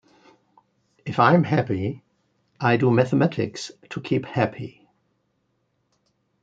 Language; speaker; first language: English; native; English